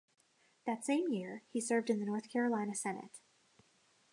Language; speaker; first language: English; native; English